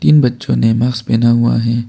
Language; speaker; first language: Hindi; non-native, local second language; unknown